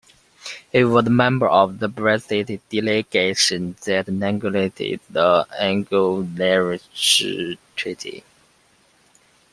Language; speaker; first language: English; non-native, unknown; Chinese